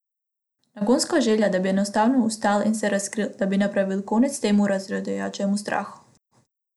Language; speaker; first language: Slovenian; non-native, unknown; Macedonian